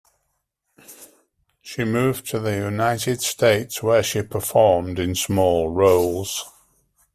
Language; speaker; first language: English; native; English